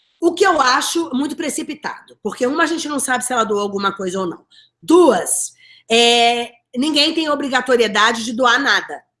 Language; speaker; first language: Portuguese; native; Portuguese